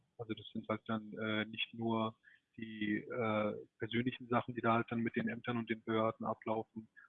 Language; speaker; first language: German; early bilingual, other home language; Turkish